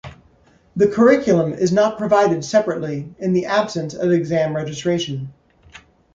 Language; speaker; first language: English; native; English